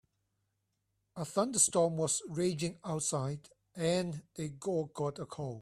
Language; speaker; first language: English; non-native, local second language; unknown